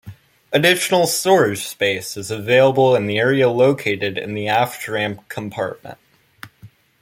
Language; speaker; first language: English; native; English